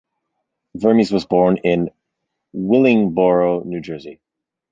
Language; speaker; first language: English; native; English